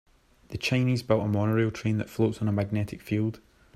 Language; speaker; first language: English; native; English